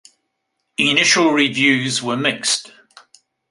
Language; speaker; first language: English; native; English